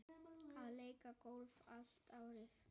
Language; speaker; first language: Icelandic; native; Icelandic